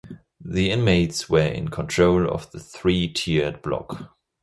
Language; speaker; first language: English; non-native, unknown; German